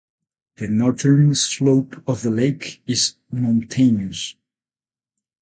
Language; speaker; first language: English; non-native, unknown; Spanish